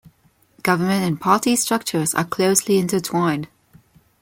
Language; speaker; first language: English; non-native, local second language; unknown